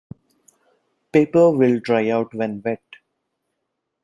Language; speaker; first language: English; non-native, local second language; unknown